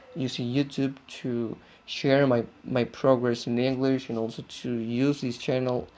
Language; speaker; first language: English; non-native, fluent; Spanish